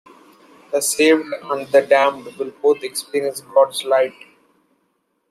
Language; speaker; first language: English; non-native, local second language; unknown